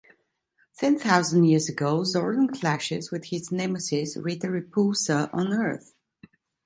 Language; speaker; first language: English; non-native, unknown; Italian